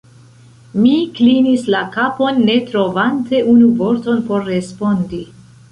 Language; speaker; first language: Esperanto; non-native, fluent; Central Kurdish